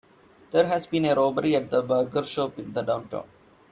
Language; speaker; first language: English; non-native, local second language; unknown